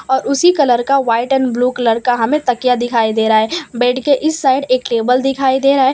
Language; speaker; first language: Hindi; non-native, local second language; Gujarati